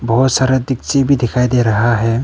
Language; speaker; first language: Hindi; non-native, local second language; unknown